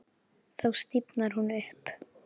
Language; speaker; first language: Icelandic; native; Icelandic